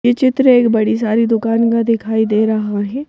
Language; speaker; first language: Hindi; native; Hindi